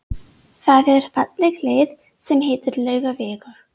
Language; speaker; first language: Icelandic; non-native, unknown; English